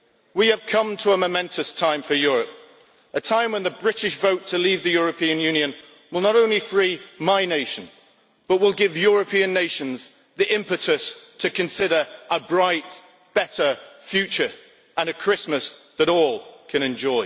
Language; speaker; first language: English; native; English